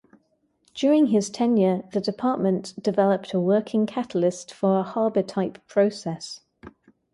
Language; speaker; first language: English; native; English